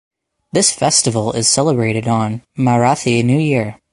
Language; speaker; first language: English; native; English